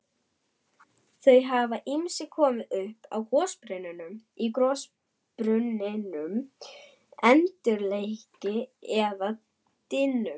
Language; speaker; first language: Icelandic; non-native, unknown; German